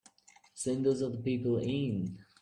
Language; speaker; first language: English; non-native, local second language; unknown